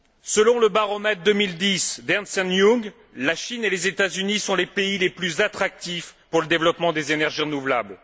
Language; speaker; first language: French; native; French